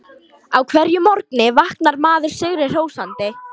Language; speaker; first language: Icelandic; non-native, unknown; Lithuanian